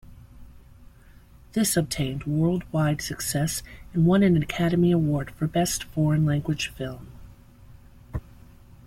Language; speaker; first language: English; native; English